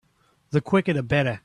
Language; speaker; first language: English; native; English